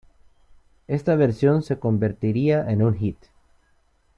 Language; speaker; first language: Spanish; native; Spanish